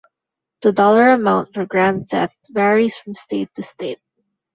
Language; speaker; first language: English; non-native, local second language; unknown